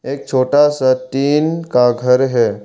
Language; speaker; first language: Hindi; non-native, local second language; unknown